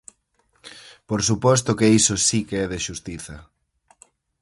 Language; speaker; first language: Galician; native; Galician